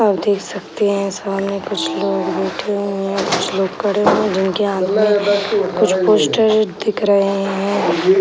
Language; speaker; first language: Hindi; native; Hindi